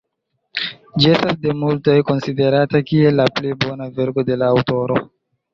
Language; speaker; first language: Esperanto; non-native, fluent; Chinese